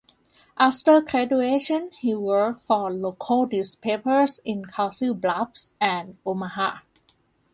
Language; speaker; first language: English; non-native, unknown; Thai